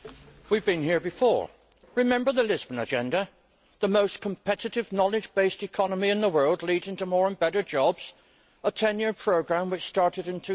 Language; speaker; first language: English; native; English